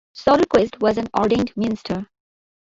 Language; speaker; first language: English; non-native, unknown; Bangla